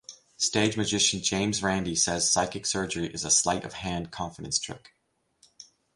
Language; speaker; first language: English; native; English